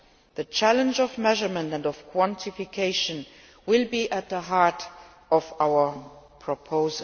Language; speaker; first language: English; non-native, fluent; Luxembourgish